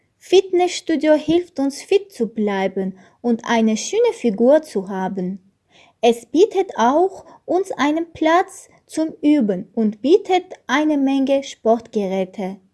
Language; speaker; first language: German; non-native, learner; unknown